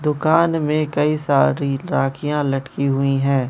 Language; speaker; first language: Hindi; non-native, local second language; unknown